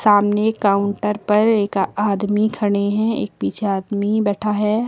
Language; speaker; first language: Hindi; native; Hindi